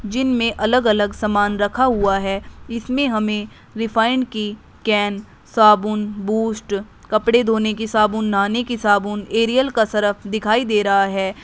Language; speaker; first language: Hindi; native; Hindi